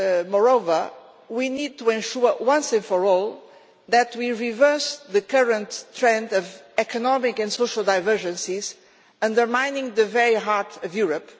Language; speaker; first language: English; non-native, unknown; Portuguese